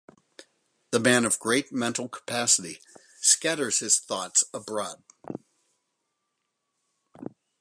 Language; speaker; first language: English; native; English